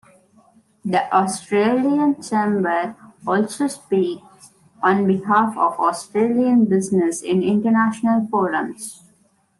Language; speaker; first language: English; non-native, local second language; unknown